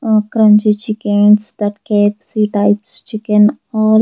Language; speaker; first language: English; non-native, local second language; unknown